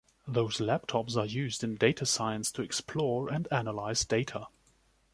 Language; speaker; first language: English; non-native, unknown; German